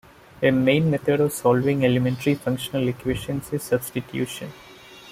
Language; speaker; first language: English; non-native, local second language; Malayalam